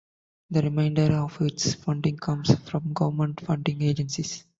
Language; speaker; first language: English; non-native, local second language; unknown